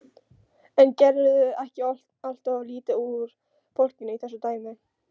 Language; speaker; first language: Icelandic; non-native, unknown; Polish